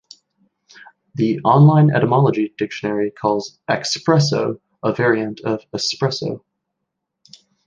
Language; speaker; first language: English; native; English